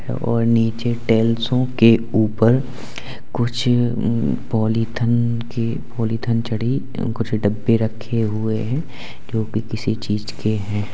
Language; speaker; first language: Hindi; native; Hindi